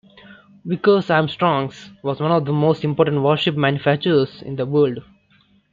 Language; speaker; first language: English; non-native, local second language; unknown